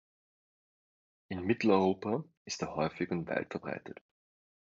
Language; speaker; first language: German; native; German